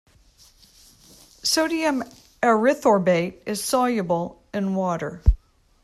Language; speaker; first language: English; native; English